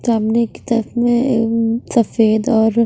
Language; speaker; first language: Hindi; non-native, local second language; Punjabi